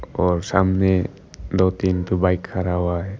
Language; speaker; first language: Hindi; non-native, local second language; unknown